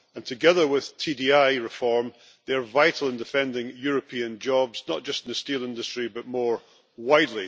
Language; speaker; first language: English; native; English